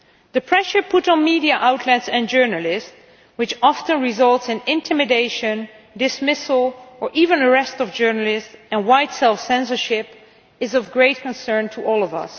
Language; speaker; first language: English; non-native, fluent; Dutch